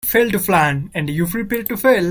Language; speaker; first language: English; non-native, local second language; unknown